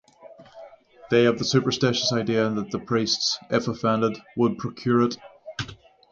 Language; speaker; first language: English; native; English